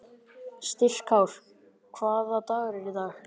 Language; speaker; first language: Icelandic; native; Icelandic